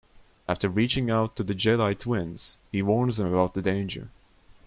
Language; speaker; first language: English; non-native, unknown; Turkish